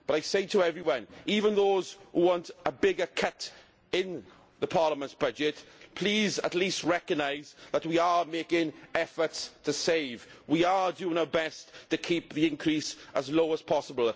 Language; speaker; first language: English; native; English